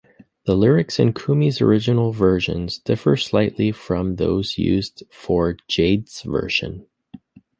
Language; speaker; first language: English; native; English